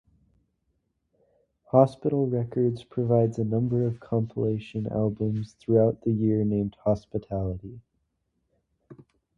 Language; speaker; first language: English; native; English